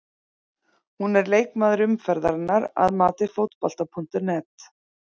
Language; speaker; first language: Icelandic; native; Icelandic